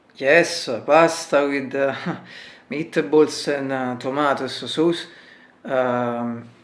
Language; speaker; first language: English; non-native, learner; Italian